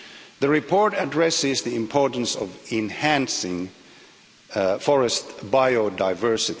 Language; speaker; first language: English; non-native, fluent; Finnish